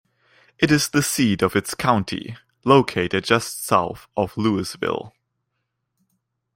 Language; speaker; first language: English; non-native, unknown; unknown